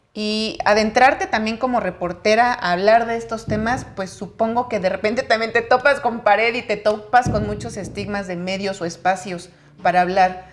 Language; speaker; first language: Spanish; native; Spanish